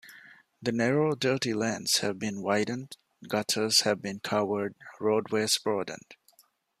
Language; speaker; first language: English; non-native, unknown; Divehi